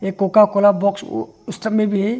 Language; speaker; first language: Hindi; non-native, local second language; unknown